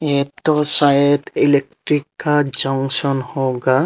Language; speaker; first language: Hindi; non-native, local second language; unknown